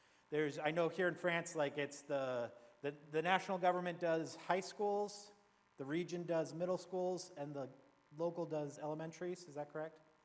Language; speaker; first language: English; native; English